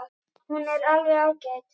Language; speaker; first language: Icelandic; native; Icelandic